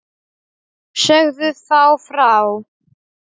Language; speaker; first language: Icelandic; non-native, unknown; Polish